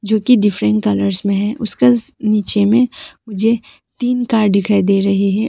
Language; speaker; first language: Hindi; non-native, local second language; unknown